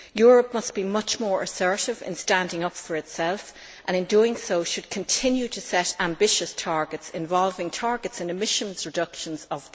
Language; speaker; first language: English; native; English